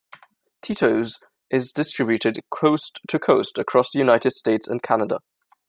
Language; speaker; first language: English; non-native, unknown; German